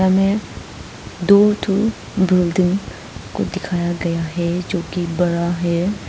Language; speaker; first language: Hindi; non-native, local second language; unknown